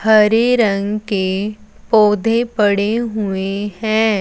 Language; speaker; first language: Hindi; non-native, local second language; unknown